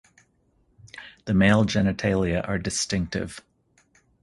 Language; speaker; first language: English; native; English